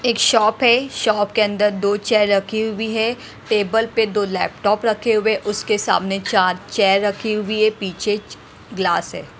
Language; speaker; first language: Hindi; non-native, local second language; Punjabi